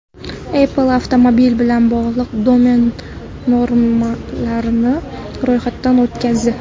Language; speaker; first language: Uzbek; non-native, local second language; Kara-Kalpak